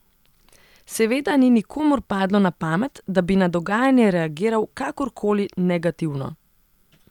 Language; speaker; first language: Slovenian; non-native, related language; Serbian